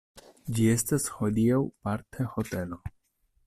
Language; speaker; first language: Esperanto; non-native, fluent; Italian